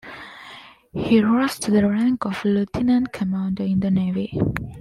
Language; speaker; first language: English; non-native, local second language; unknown